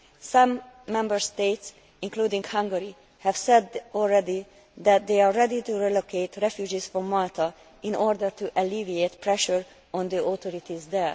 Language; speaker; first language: English; non-native, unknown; Hungarian